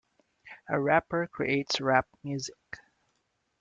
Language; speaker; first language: English; non-native, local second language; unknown